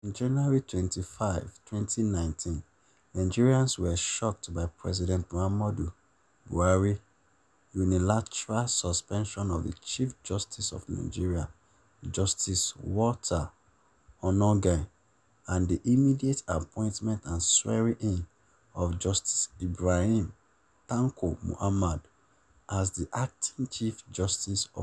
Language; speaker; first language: English; non-native, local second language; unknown